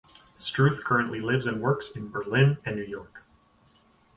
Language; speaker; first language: English; native; English